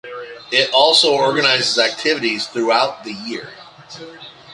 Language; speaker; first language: English; native; English